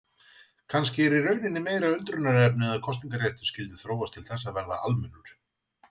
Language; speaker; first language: Icelandic; native; Icelandic